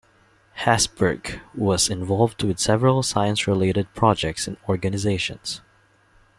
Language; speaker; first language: English; non-native, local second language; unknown